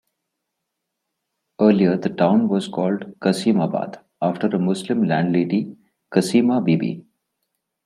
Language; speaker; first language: English; non-native, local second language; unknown